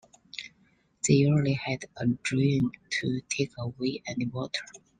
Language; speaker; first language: English; non-native, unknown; Chinese